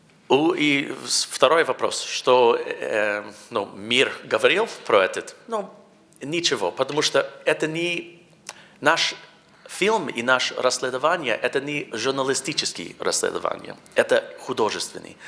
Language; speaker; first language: Russian; non-native, learner; English